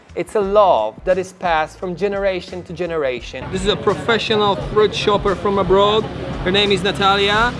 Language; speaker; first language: English; non-native, fluent; Polish